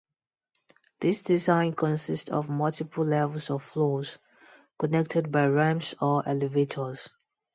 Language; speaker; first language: English; non-native, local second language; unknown